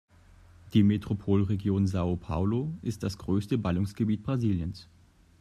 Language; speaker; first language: German; native; German